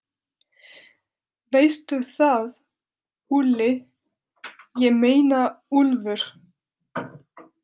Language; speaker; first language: Icelandic; non-native, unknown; French